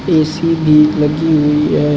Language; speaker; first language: Hindi; native; Hindi